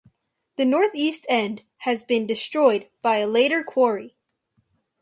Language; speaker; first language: English; native; English